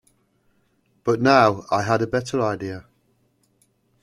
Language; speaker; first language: English; native; English